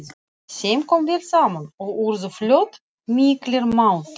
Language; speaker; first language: Icelandic; non-native, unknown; Russian